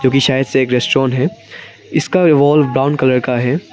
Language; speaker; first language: Hindi; non-native, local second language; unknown